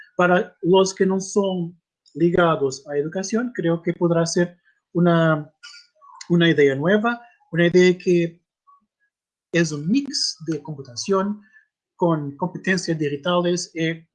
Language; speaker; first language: Spanish; non-native, related language; Portuguese